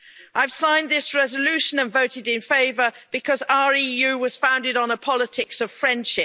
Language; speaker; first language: English; native; English